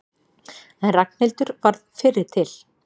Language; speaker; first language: Icelandic; native; Icelandic